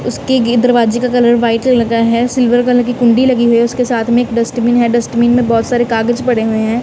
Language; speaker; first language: Hindi; non-native, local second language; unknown